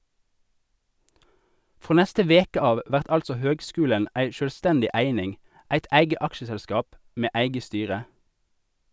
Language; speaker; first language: Norwegian; native; Norwegian